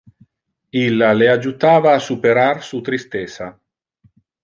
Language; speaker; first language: Interlingua; non-native, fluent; Italian